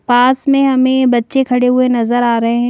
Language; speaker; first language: Hindi; native; Hindi